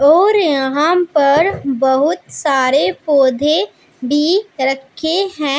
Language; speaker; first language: Hindi; non-native, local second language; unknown